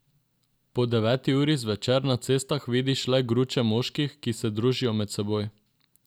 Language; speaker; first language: Slovenian; non-native, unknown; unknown